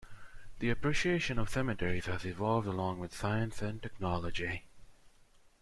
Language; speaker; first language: English; non-native, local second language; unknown